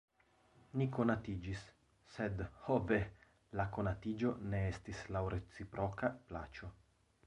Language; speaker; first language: Esperanto; non-native, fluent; Italian